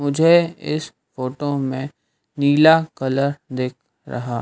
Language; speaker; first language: Hindi; native; Hindi